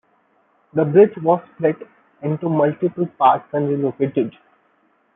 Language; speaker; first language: English; non-native, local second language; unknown